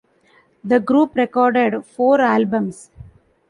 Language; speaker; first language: English; non-native, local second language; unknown